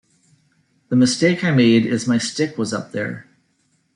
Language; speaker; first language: English; native; English